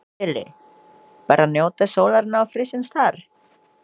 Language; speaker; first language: Icelandic; non-native, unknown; Indonesian